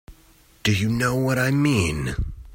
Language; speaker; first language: English; native; English